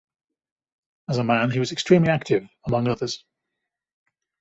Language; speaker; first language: English; native; English